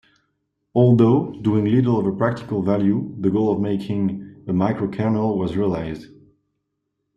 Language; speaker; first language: English; non-native, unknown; French